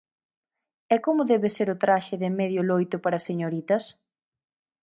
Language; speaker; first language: Galician; native; Galician